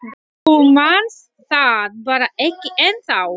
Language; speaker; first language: Icelandic; non-native, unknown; Latvian